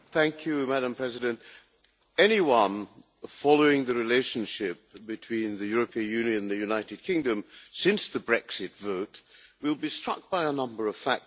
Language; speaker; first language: English; non-native, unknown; Hungarian